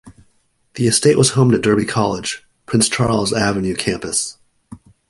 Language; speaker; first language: English; native; English